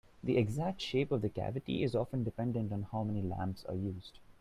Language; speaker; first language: English; non-native, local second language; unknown